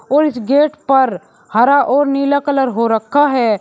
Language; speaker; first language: Hindi; native; Hindi